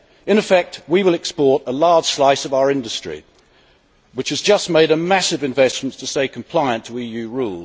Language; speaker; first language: English; native; English